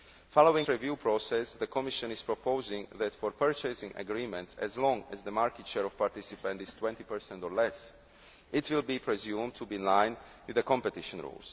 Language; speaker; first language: English; non-native, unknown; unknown